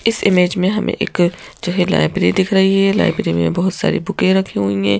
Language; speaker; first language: Hindi; native; Hindi